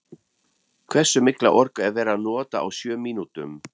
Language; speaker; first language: Icelandic; non-native, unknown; German